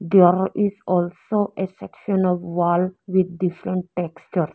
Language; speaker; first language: English; non-native, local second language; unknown